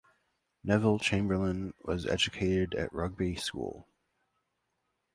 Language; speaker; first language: English; native; English